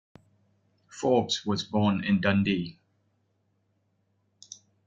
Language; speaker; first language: English; non-native, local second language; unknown